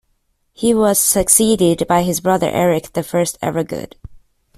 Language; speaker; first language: English; non-native, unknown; Chinese